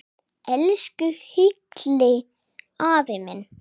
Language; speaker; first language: Icelandic; non-native, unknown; English